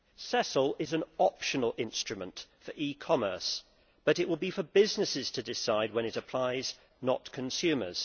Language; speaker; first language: English; native; English